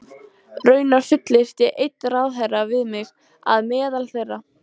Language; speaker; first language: Icelandic; native; Icelandic